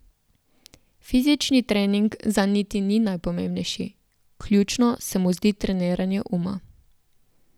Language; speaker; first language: Slovenian; native; Slovenian